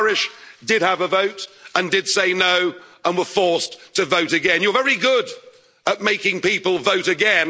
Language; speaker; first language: English; native; English